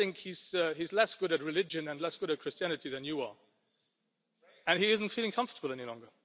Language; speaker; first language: English; non-native, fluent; Luxembourgish